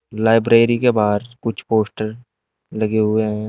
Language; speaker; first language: Hindi; native; Hindi